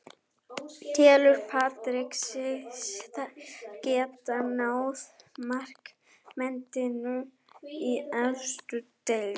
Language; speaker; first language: Icelandic; non-native, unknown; German